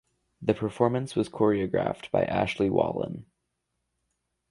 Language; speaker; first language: English; native; English